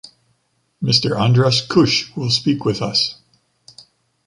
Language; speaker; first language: English; native; English